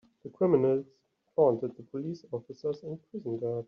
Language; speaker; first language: English; native; English